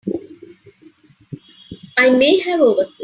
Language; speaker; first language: English; non-native, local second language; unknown